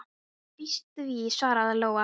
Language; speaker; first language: Icelandic; non-native, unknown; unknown